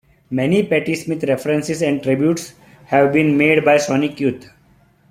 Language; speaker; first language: English; non-native, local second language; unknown